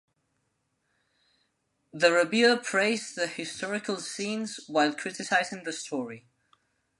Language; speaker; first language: English; non-native, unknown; Spanish